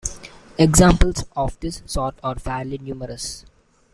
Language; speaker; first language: English; non-native, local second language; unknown